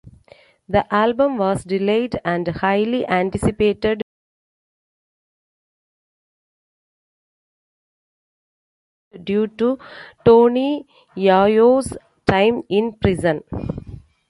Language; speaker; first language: English; non-native, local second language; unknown